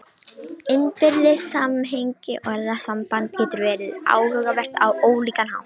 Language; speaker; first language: Icelandic; non-native, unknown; Romanian